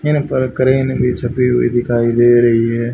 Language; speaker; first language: Hindi; native; Hindi